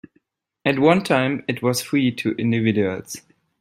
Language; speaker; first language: English; non-native, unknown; German